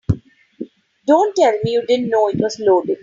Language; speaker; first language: English; non-native, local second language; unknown